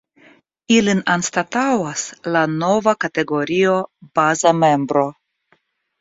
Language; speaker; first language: Esperanto; non-native, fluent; Russian